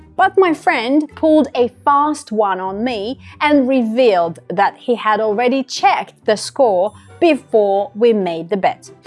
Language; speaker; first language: English; non-native, fluent; Russian